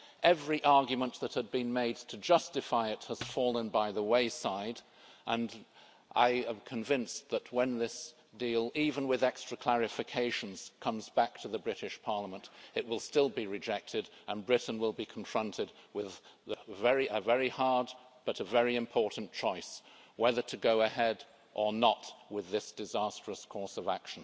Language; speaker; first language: English; native; English